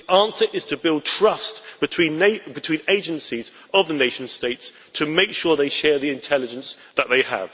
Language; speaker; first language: English; native; English